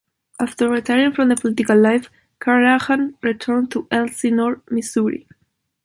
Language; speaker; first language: English; non-native, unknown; Spanish